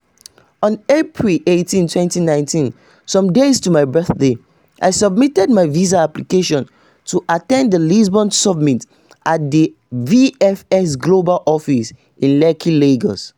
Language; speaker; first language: English; non-native, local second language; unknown